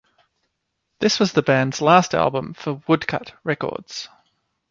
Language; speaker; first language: English; native; English